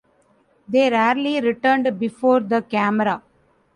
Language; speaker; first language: English; non-native, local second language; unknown